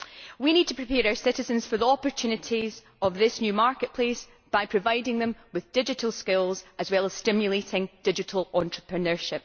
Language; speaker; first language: English; native; English